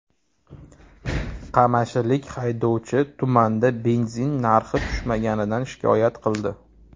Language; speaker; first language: Uzbek; native; Uzbek